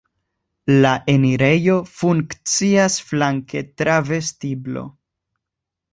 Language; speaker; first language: Esperanto; non-native, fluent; Spanish